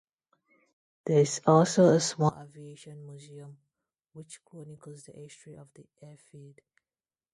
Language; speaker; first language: English; non-native, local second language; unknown